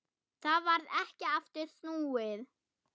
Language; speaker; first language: Icelandic; non-native, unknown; German